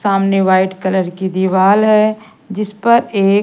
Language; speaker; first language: Hindi; native; Hindi